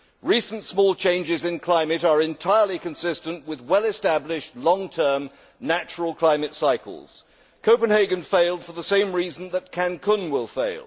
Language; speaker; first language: English; native; English